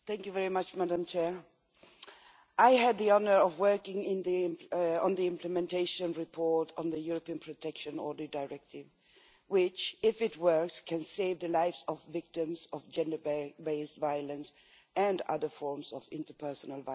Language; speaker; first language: English; non-native, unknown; Swedish